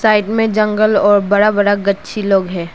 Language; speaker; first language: Hindi; non-native, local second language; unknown